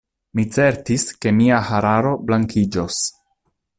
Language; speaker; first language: Esperanto; non-native, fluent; Italian